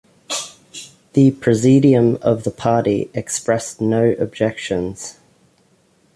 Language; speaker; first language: English; native; English